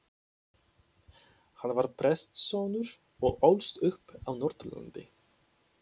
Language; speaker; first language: Icelandic; non-native, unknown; Polish